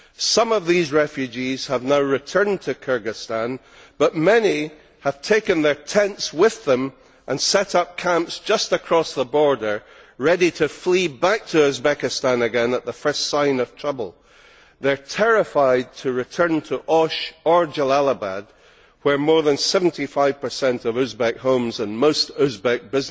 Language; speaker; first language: English; native; English